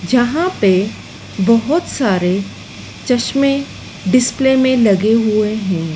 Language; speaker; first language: Hindi; native; Hindi